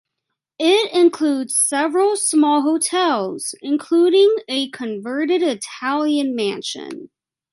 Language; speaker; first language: English; native; English